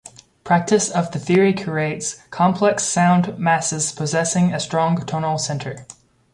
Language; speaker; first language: English; native; English